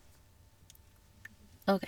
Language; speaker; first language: Norwegian; non-native, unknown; Hungarian